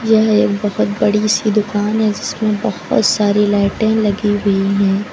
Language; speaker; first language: Hindi; native; Hindi